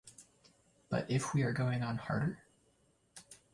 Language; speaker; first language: English; native; English